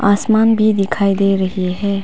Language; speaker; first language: Hindi; non-native, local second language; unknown